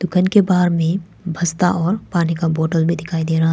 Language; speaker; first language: Hindi; non-native, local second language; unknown